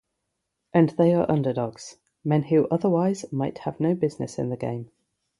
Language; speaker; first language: English; native; English